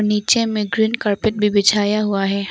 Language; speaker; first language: Hindi; non-native, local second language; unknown